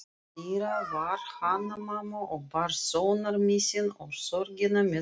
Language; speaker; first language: Icelandic; non-native, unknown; Russian